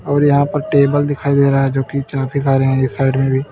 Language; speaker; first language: Hindi; native; Hindi